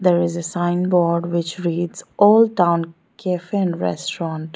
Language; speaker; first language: English; non-native, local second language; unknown